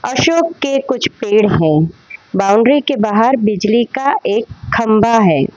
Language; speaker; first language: Hindi; non-native, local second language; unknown